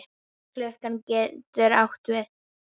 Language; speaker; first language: Icelandic; native; Icelandic